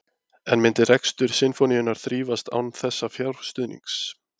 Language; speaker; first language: Icelandic; native; Icelandic